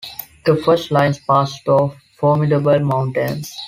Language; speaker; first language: English; non-native, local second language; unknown